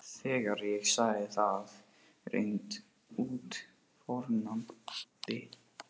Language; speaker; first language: Icelandic; non-native, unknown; Portuguese